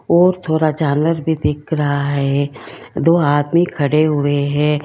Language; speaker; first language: Hindi; non-native, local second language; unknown